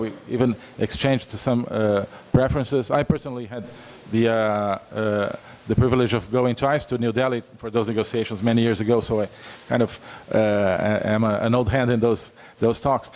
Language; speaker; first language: English; non-native, fluent; Portuguese